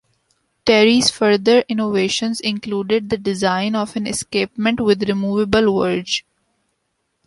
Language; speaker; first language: English; non-native, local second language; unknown